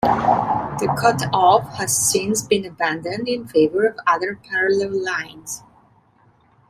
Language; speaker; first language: English; non-native, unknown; Italian